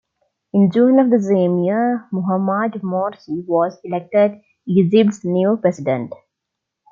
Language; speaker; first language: English; non-native, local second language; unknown